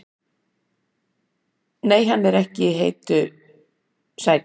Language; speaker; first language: Icelandic; native; Icelandic